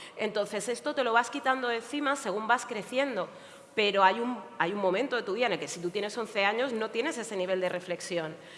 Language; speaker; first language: Spanish; native; Spanish